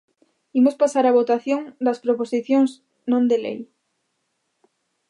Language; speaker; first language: Galician; native; Galician